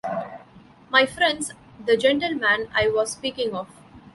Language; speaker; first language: English; non-native, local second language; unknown